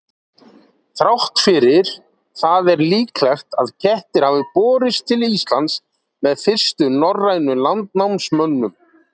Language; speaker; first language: Icelandic; native; Icelandic